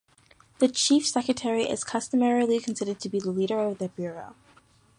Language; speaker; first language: English; native; English